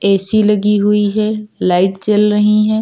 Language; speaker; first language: Hindi; native; Hindi